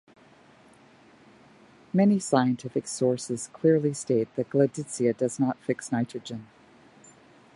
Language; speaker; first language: English; native; English